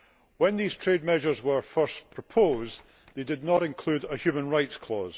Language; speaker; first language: English; native; English